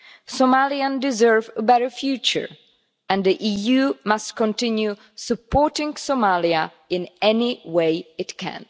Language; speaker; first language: English; non-native, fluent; Czech